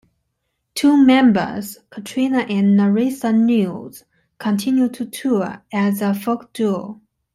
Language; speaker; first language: English; non-native, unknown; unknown